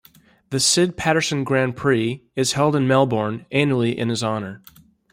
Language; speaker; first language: English; native; English